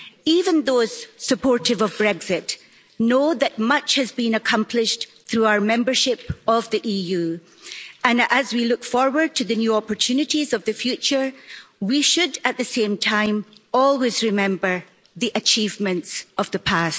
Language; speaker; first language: English; native; English